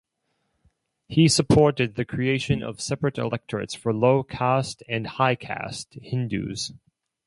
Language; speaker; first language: English; non-native, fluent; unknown